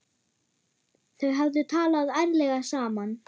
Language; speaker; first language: Icelandic; non-native, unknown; German